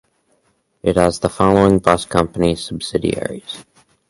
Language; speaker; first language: English; native; English